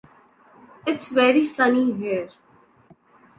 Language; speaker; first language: English; non-native, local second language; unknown